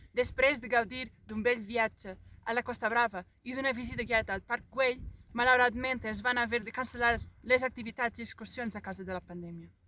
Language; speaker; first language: Catalan; non-native, fluent; Portuguese